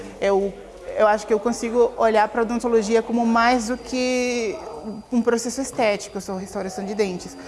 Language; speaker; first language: Portuguese; non-native, fluent; Spanish